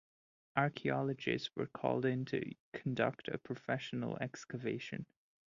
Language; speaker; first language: English; non-native, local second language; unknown